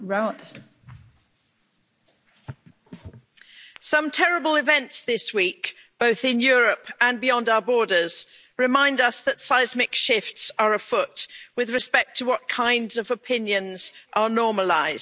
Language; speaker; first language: English; native; English